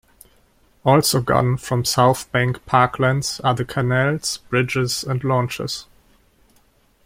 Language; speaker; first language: English; non-native, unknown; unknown